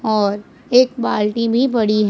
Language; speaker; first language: Hindi; non-native, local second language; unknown